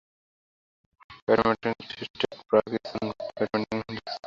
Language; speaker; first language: English; non-native, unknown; Bangla